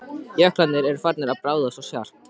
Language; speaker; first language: Icelandic; native; Icelandic